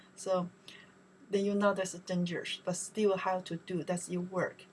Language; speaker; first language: English; non-native, learner; Chinese